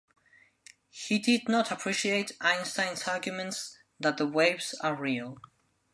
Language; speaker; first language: English; non-native, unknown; Spanish